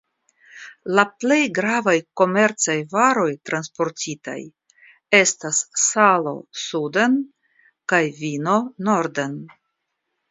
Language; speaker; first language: Esperanto; non-native, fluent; Russian